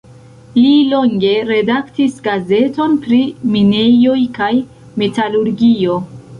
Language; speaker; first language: Esperanto; non-native, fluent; Central Kurdish